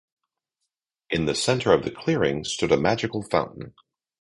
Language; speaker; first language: English; native; English